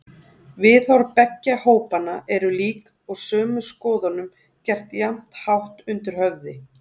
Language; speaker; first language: Icelandic; native; Icelandic